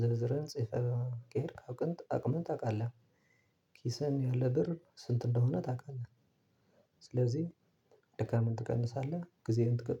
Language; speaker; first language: Amharic; non-native, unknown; Tigrinya